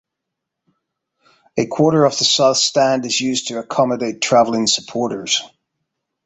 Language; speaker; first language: English; native; English